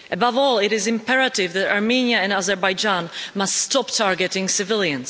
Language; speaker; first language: English; non-native, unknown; Czech